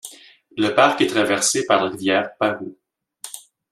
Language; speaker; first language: French; native; French